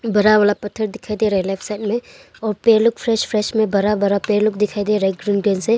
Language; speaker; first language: Hindi; non-native, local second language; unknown